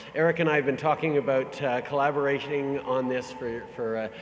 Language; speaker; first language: English; native; English